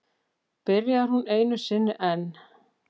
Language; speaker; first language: Icelandic; native; Icelandic